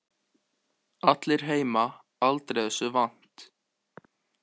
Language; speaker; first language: Icelandic; native; Icelandic